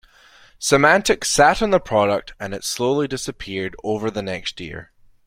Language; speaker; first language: English; native; English